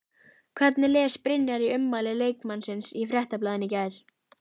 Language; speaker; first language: Icelandic; native; Icelandic